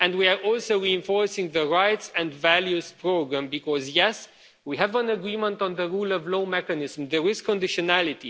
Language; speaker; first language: English; non-native, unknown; Romanian